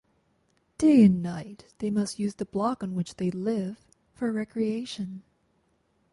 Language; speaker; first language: English; native; English